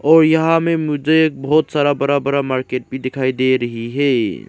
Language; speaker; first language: Hindi; non-native, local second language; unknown